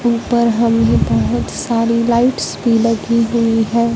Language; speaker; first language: Hindi; non-native, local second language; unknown